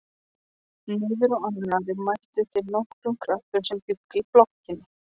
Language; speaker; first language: Icelandic; non-native, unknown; Polish